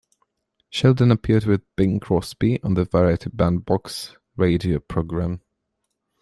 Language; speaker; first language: English; non-native, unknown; Polish